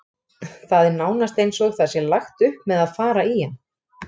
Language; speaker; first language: Icelandic; native; Icelandic